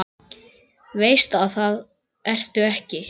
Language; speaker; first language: Icelandic; native; Icelandic